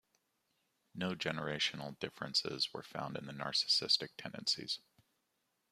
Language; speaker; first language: English; native; English